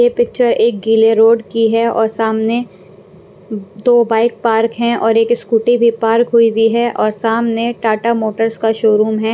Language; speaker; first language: Hindi; non-native, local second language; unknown